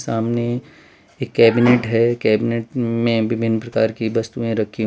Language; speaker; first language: Hindi; non-native, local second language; Gujarati